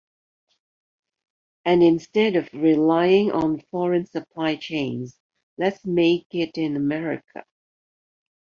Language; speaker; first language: English; non-native, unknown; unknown